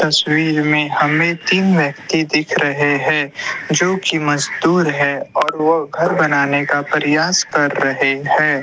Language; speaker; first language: Hindi; non-native, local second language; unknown